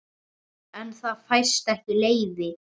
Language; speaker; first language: Icelandic; native; Icelandic